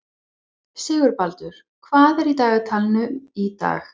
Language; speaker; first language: Icelandic; non-native, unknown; English